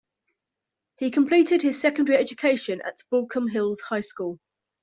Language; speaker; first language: English; native; English